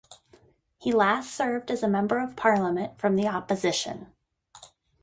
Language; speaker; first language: English; native; English